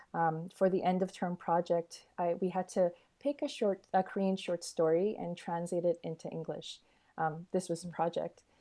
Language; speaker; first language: English; early bilingual, other home language; Korean